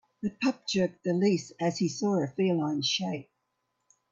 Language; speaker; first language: English; native; English